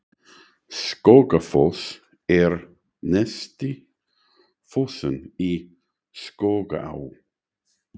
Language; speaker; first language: Icelandic; non-native, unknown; English